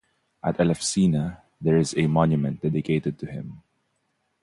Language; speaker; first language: English; non-native, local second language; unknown